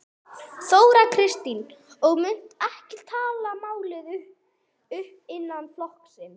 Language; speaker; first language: Icelandic; non-native, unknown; English